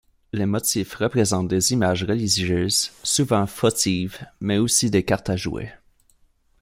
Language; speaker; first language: French; native; French